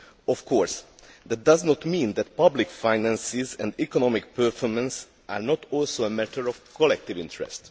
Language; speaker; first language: English; non-native, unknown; Hungarian